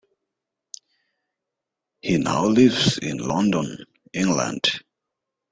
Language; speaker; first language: English; native; English